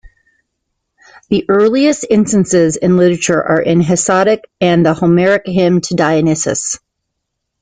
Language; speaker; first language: English; native; English